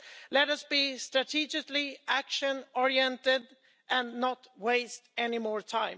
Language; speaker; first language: English; non-native, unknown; Swedish